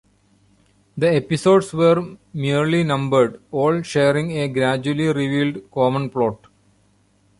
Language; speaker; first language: English; non-native, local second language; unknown